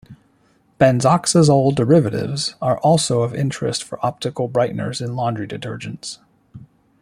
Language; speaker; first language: English; native; English